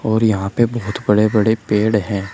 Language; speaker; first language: Hindi; native; Hindi